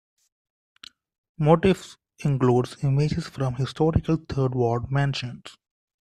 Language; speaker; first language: English; non-native, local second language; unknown